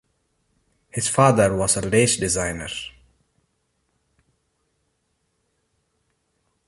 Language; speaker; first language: English; non-native, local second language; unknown